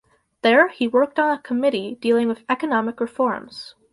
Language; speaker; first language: English; native; English